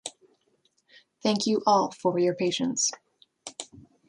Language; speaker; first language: English; native; English